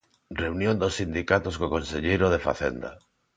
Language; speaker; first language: Galician; non-native, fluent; Spanish